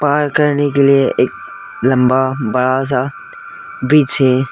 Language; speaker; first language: Hindi; non-native, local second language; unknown